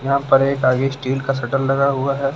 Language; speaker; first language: Hindi; native; Hindi